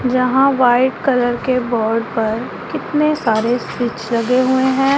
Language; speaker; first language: Hindi; non-native, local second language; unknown